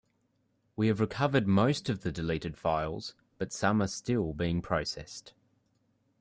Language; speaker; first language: English; native; English